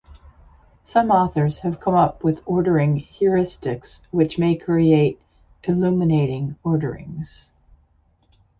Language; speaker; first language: English; native; English